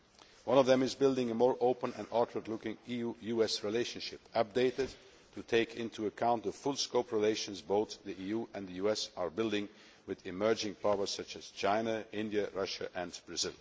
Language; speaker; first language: English; non-native, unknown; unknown